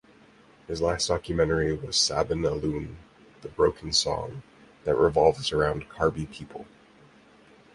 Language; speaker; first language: English; native; English